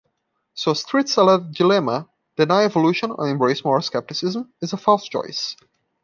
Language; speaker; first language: English; non-native, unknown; Portuguese